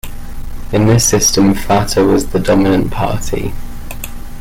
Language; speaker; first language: English; native; English